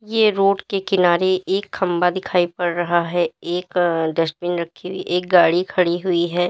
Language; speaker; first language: Hindi; native; Hindi